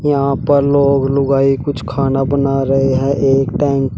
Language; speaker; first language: Hindi; native; Hindi